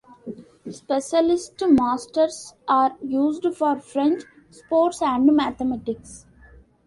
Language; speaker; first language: English; non-native, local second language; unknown